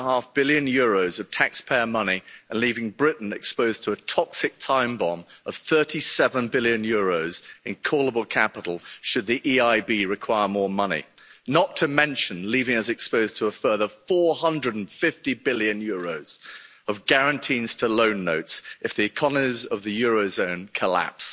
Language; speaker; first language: English; native; English